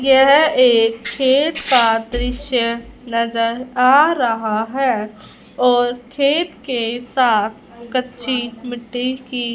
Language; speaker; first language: Hindi; non-native, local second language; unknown